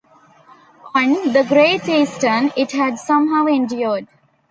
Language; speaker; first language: English; non-native, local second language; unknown